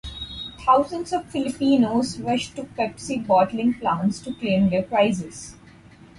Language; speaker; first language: English; non-native, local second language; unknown